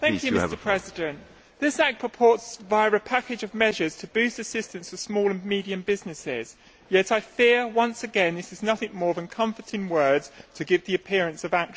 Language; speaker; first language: English; native; English